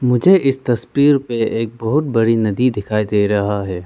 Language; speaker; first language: Hindi; early bilingual, other home language; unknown